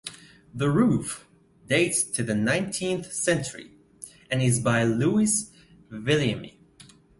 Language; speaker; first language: English; non-native, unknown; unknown